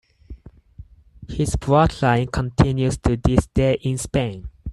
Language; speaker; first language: English; non-native, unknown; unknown